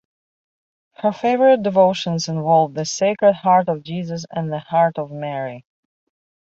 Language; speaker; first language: English; native; English